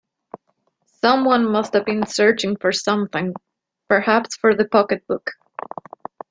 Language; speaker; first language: English; non-native, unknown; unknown